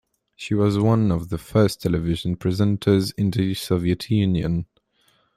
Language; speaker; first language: English; non-native, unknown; Polish